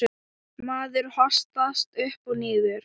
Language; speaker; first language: Icelandic; non-native, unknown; Thai